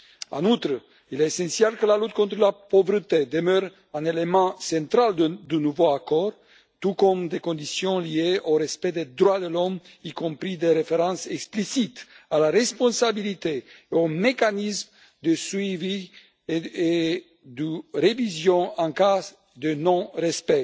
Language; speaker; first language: French; non-native, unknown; Romanian